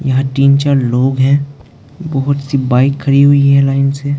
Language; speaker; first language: Hindi; non-native, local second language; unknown